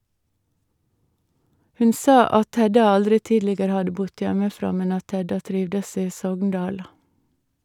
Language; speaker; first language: Norwegian; native; Norwegian